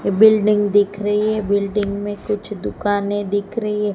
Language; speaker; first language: Hindi; non-native, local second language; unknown